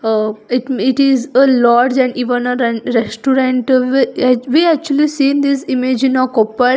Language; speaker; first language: English; non-native, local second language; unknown